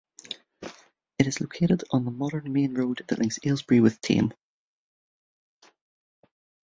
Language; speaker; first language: English; native; English